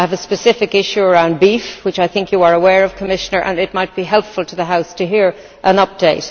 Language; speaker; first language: English; native; English